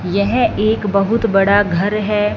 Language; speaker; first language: Hindi; non-native, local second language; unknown